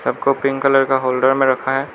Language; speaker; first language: Hindi; non-native, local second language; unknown